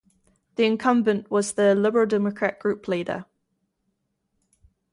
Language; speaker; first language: English; native; English